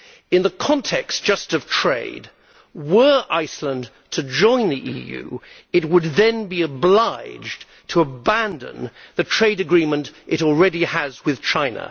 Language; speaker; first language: English; native; English